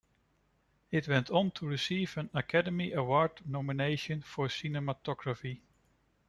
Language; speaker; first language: English; non-native, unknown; Dutch